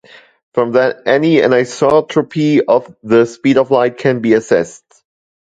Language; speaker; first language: English; non-native, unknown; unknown